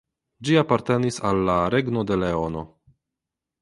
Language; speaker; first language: Esperanto; non-native, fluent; Polish